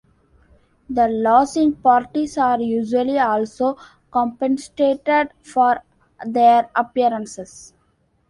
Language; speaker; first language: English; non-native, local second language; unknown